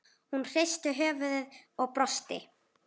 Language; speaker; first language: Icelandic; native; Icelandic